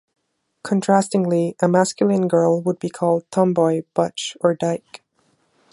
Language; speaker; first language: English; non-native, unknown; German